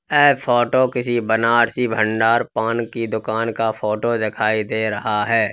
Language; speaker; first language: Hindi; native; Hindi